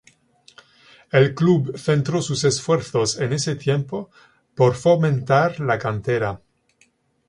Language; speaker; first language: Spanish; non-native, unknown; French